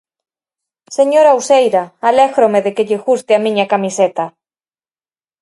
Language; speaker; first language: Galician; native; Galician